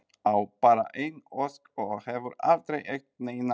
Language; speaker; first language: Icelandic; non-native, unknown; Polish